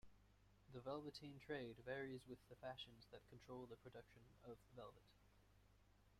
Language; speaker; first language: English; native; English